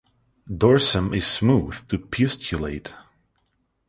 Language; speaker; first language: English; non-native, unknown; Russian